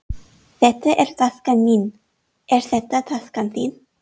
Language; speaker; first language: Icelandic; non-native, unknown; English